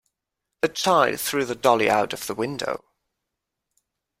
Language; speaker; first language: English; non-native, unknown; German